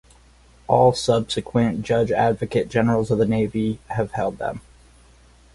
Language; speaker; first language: English; native; English